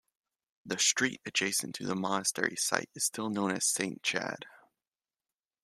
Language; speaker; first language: English; native; English